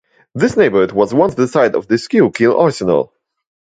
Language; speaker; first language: English; non-native, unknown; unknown